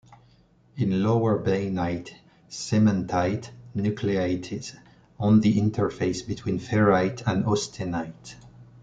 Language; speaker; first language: English; non-native, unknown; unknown